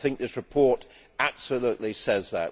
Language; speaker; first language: English; native; English